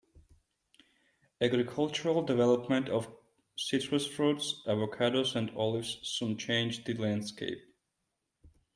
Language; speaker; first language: English; non-native, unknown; Georgian